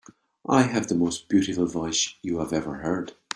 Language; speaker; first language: English; native; English